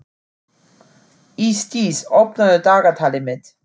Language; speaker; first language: Icelandic; non-native, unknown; German